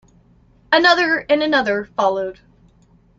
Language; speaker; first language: English; native; English